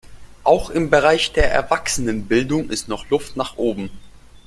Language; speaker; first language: German; non-native, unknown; Russian